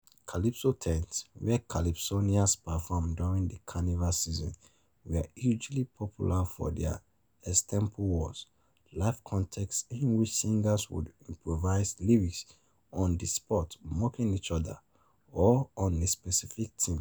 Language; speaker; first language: English; non-native, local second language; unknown